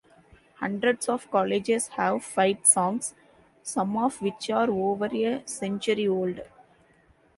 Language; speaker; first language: English; non-native, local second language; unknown